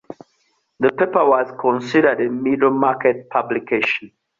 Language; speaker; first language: English; non-native, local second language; Ganda